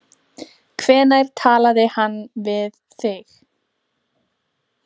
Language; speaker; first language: Icelandic; native; Icelandic